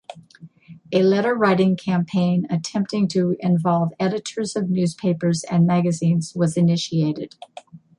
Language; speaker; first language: English; native; English